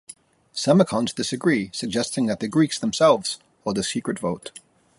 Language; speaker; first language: English; native; English